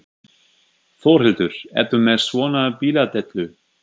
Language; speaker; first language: Icelandic; non-native, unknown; German